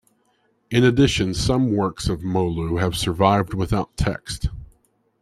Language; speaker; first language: English; native; English